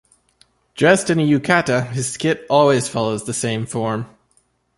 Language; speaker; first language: English; native; English